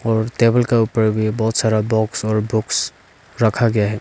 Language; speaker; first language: Hindi; non-native, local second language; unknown